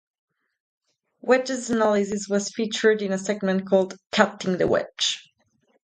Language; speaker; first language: English; non-native, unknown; Italian